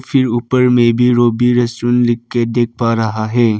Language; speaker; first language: Hindi; non-native, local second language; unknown